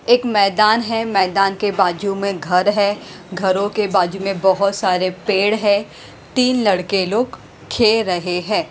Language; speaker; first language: Hindi; non-native, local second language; Punjabi